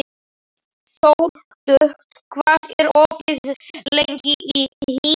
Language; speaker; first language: Icelandic; non-native, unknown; Slovak